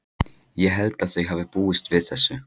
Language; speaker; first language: Icelandic; non-native, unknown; Polish